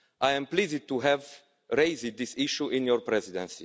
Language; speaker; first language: English; non-native, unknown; Romanian